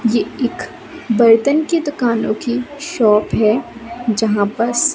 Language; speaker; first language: Hindi; native; Hindi